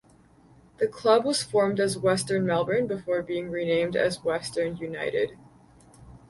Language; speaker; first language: English; native; English